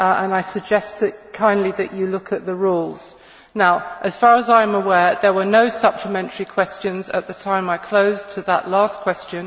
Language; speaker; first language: English; native; English